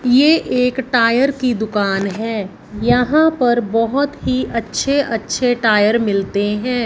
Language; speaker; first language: Hindi; non-native, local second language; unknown